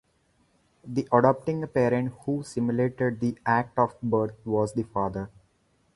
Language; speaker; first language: English; non-native, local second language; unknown